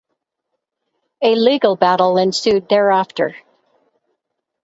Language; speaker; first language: English; native; English